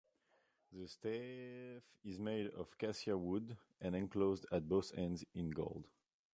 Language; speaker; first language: English; non-native, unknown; French